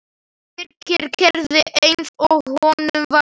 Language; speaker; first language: Icelandic; non-native, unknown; Slovak